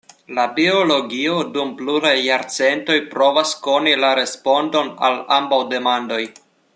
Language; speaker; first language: Esperanto; non-native, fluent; Russian